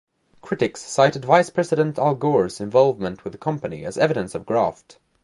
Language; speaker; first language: English; native; English